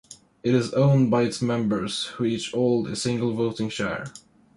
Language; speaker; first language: English; non-native, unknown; Swedish